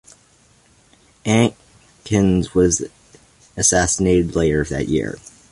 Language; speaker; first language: English; native; English